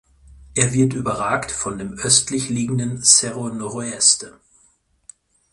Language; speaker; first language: German; native; German